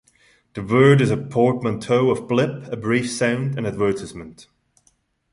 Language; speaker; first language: English; non-native, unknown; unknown